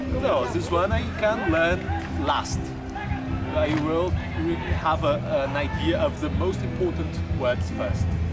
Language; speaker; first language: English; non-native, fluent; Portuguese